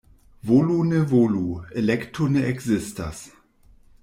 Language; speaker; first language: Esperanto; non-native, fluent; German